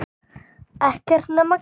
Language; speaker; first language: Icelandic; native; Icelandic